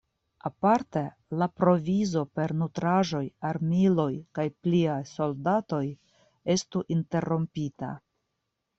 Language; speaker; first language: Esperanto; non-native, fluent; Russian